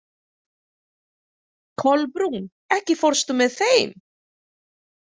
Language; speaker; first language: Icelandic; non-native, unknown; Filipino